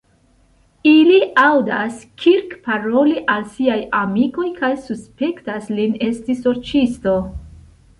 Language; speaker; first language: Esperanto; non-native, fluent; Central Kurdish